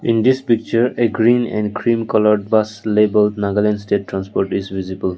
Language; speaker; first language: English; non-native, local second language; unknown